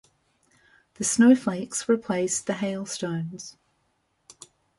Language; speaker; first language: English; native; English